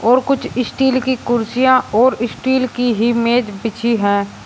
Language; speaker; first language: Hindi; native; Hindi